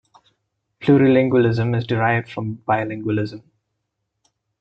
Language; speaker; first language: English; non-native, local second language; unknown